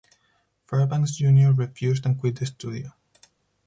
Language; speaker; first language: English; non-native, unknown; Spanish